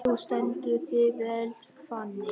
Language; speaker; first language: Icelandic; non-native, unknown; Vietnamese